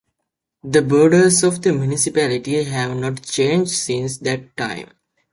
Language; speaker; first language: English; native; English